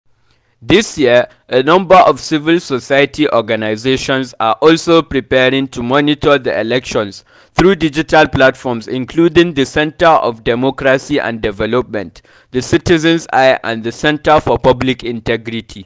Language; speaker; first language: English; non-native, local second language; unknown